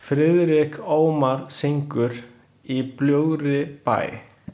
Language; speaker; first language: Icelandic; non-native, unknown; Chinese